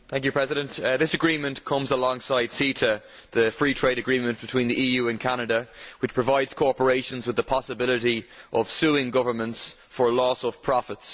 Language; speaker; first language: English; native; English